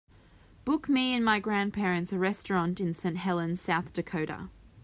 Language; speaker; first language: English; native; English